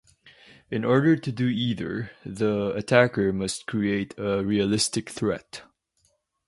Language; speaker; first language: English; non-native, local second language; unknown